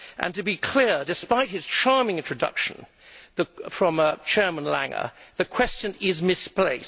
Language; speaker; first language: English; native; English